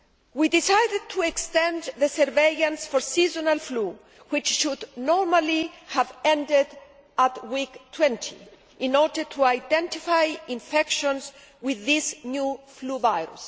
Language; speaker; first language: English; non-native, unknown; Greek